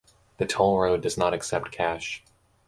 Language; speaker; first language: English; native; English